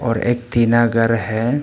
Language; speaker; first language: Hindi; non-native, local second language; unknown